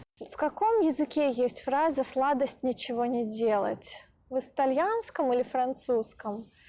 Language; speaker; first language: Russian; native; Russian